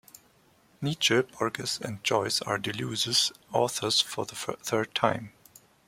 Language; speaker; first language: English; non-native, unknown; German